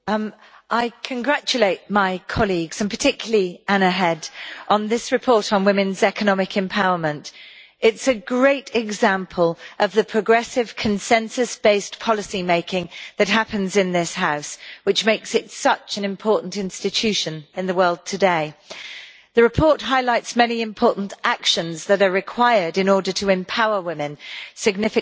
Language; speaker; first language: English; native; English